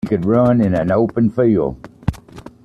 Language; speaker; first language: English; native; English